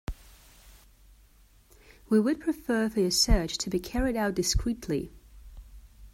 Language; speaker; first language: English; non-native, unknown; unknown